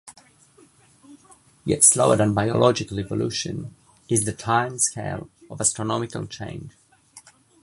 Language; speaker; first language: English; native; English